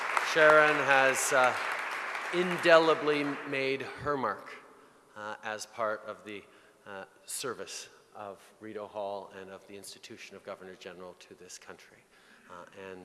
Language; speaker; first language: English; early bilingual, other home language; French